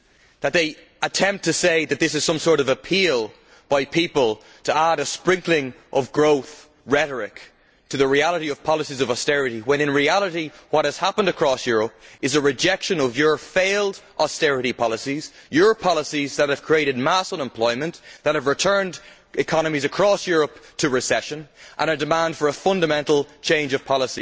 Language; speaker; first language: English; native; English